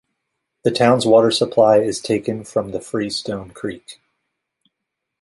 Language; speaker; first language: English; native; English